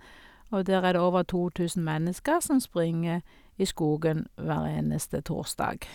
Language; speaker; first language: Norwegian; native; Norwegian